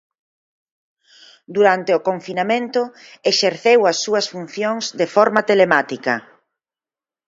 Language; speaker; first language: Galician; native; Galician